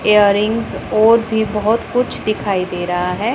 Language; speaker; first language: Hindi; non-native, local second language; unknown